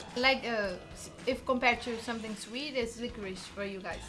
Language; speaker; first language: English; non-native, fluent; Portuguese